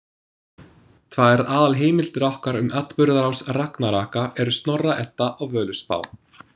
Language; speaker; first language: Icelandic; non-native, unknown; English